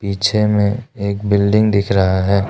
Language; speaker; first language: Hindi; non-native, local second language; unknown